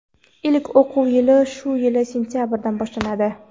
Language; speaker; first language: Uzbek; non-native, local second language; Kara-Kalpak